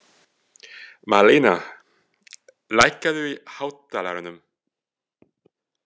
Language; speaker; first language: Icelandic; non-native, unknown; French